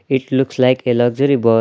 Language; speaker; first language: English; non-native, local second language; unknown